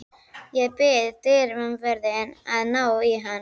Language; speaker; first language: Icelandic; native; Icelandic